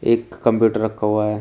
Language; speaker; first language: Hindi; native; Hindi